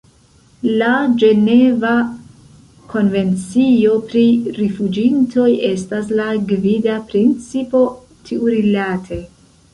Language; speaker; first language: Esperanto; non-native, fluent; Central Kurdish